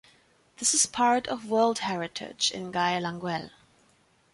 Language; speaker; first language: English; non-native, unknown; German